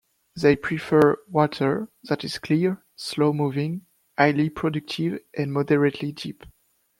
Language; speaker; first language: English; non-native, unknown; French